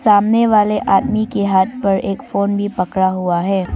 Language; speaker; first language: Hindi; early bilingual, other home language; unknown